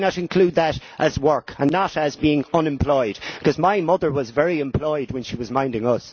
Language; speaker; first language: English; native; English